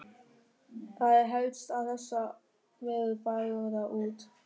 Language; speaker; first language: Icelandic; non-native, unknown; German